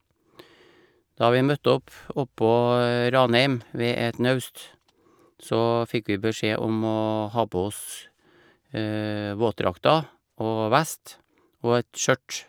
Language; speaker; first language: Norwegian; native; Norwegian